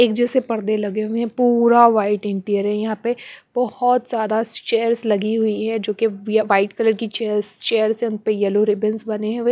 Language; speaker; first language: Hindi; non-native, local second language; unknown